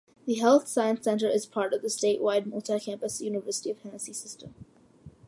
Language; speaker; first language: English; early bilingual, other home language; Malayalam